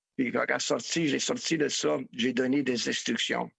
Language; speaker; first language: French; non-native, learner; English